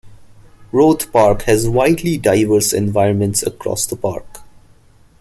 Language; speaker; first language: English; non-native, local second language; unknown